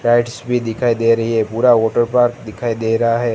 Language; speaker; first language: Hindi; non-native, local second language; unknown